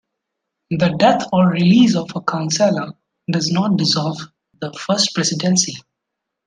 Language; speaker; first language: English; non-native, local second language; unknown